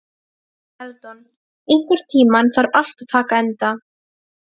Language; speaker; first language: Icelandic; non-native, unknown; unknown